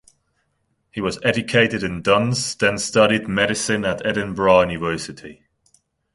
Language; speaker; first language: English; non-native, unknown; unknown